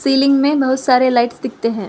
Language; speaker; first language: Hindi; non-native, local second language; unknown